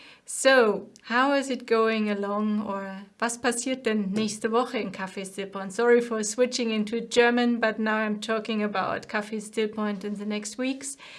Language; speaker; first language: English; non-native, fluent; German